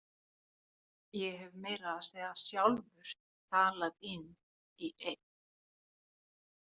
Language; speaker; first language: Icelandic; non-native, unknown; Finnish